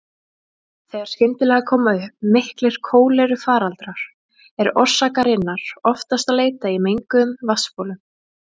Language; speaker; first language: Icelandic; native; Icelandic